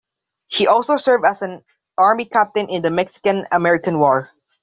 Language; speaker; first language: English; non-native, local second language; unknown